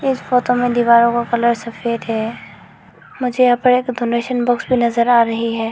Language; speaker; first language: Hindi; non-native, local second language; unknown